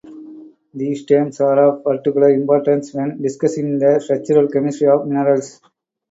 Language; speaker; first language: English; non-native, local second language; Tamil